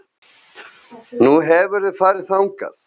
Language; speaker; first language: Icelandic; non-native, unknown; Slovenian